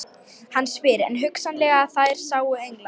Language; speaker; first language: Icelandic; non-native, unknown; Lithuanian